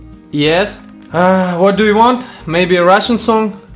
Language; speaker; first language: English; non-native, learner; Russian